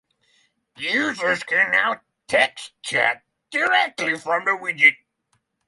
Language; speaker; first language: English; non-native, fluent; Norwegian